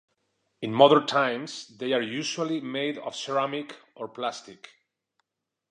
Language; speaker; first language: English; non-native, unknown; Spanish